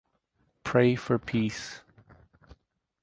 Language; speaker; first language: English; native; English